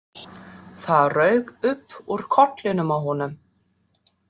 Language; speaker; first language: Icelandic; non-native, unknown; German